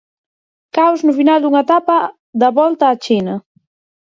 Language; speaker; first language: Galician; native; Galician